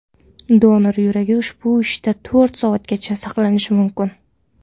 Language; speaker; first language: Uzbek; non-native, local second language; Kara-Kalpak